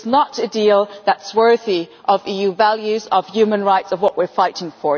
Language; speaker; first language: English; non-native, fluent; German